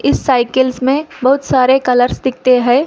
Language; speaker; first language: Hindi; non-native, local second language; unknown